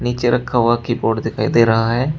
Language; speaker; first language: Hindi; native; Hindi